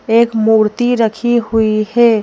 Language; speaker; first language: Hindi; native; Hindi